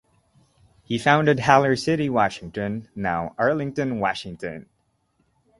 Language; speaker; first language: English; non-native, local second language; Cebuano